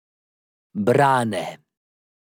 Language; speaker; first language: Slovenian; native; Slovenian